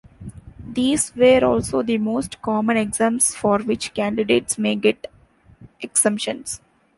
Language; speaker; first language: English; non-native, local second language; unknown